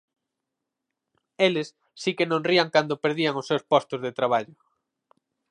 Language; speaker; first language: Galician; native; Galician